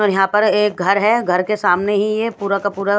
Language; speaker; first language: Hindi; native; Hindi